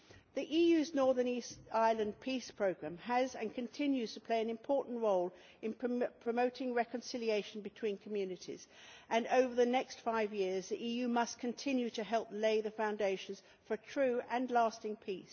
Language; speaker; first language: English; native; English